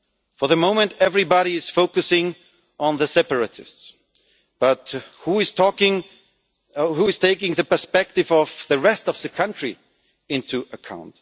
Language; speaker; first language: English; non-native, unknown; German